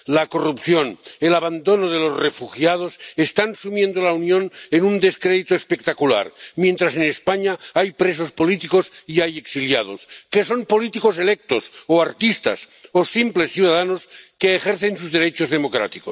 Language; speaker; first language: Spanish; non-native, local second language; Catalan